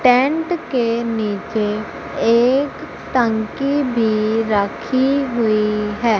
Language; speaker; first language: Hindi; native; Hindi